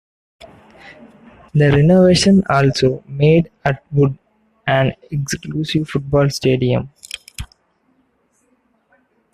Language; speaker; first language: English; native; English